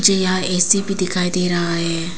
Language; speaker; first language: Hindi; non-native, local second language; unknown